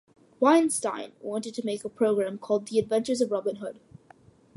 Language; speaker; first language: English; early bilingual, other home language; Malayalam